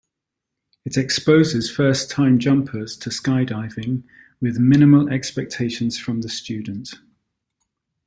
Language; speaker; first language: English; native; English